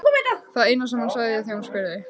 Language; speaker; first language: Icelandic; native; Icelandic